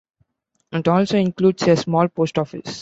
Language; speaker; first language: English; non-native, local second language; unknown